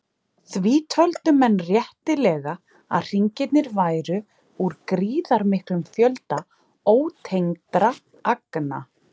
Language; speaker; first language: Icelandic; native; Icelandic